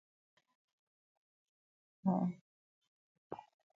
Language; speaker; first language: English; non-native, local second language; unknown